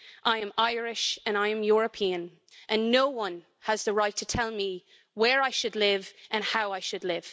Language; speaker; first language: English; native; English